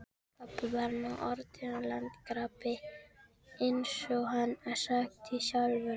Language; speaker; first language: Icelandic; non-native, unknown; Filipino